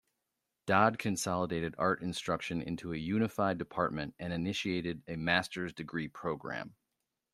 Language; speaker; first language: English; native; English